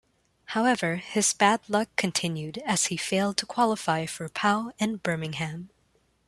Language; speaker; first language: English; non-native, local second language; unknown